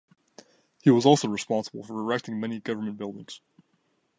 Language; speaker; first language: English; native; English